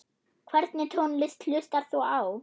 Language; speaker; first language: Icelandic; non-native, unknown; German